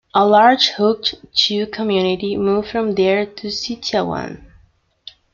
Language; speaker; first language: English; non-native, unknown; Spanish